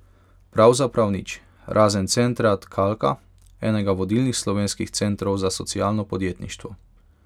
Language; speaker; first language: Slovenian; non-native, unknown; Hungarian